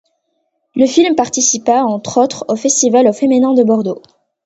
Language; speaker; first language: French; non-native, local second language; Arabic